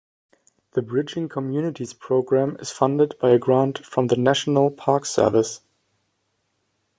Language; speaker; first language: English; non-native, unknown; German